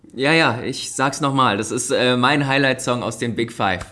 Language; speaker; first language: German; native; German